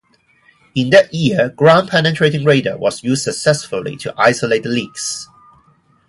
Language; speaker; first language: English; non-native, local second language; Cantonese